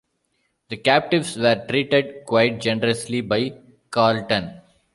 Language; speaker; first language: English; non-native, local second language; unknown